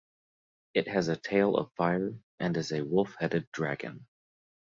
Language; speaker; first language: English; native; English